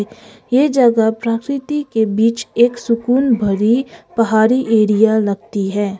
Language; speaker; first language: Hindi; non-native, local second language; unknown